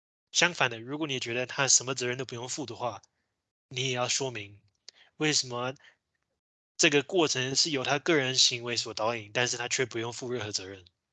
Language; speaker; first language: Chinese; native; Chinese